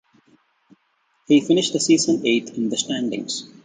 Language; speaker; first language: English; non-native, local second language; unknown